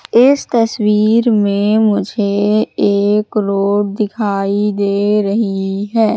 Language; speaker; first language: Hindi; native; Hindi